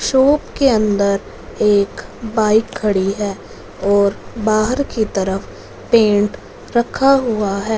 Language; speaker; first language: Hindi; non-native, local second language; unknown